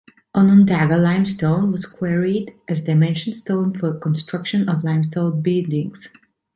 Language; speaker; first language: English; non-native, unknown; Italian